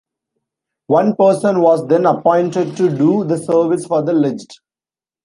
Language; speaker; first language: English; non-native, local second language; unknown